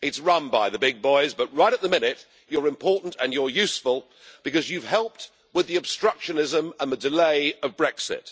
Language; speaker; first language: English; native; English